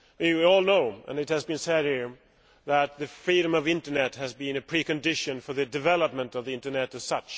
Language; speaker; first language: English; non-native, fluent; Swedish